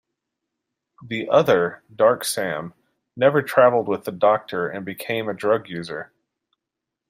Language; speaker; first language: English; native; English